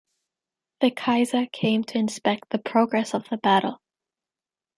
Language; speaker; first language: English; native; English